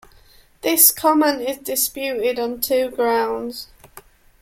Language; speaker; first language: English; native; English